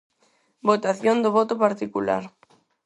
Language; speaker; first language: Galician; non-native, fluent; Spanish